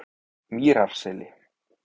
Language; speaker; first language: Icelandic; native; Icelandic